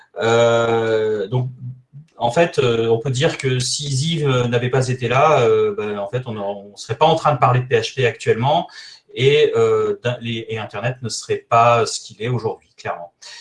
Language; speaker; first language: French; native; French